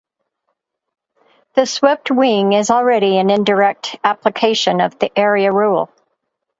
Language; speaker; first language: English; native; English